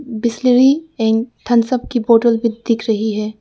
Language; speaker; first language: Hindi; non-native, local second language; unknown